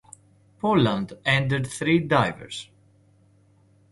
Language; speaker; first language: English; non-native, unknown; Greek